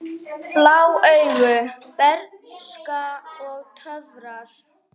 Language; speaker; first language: Icelandic; native; Icelandic